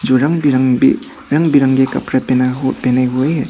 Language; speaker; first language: Hindi; non-native, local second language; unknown